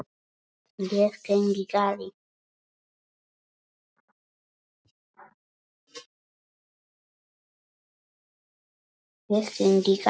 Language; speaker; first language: Icelandic; non-native, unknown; Polish